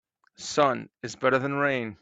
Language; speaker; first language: English; native; English